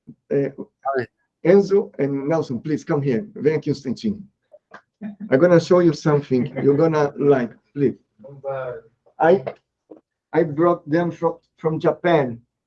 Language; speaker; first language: English; non-native, learner; Portuguese